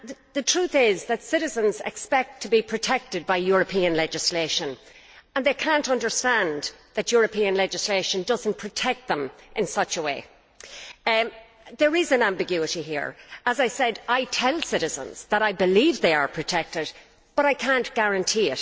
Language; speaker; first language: English; native; English